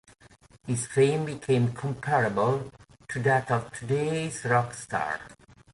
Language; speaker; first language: English; non-native, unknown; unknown